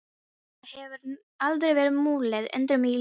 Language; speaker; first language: Icelandic; non-native, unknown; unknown